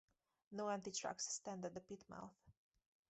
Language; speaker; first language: English; native; English